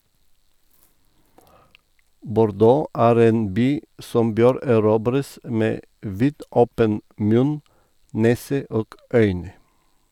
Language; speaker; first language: Norwegian; non-native, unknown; Bulgarian